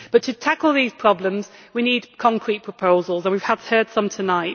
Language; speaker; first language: English; native; English